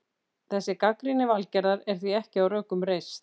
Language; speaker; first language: Icelandic; native; Icelandic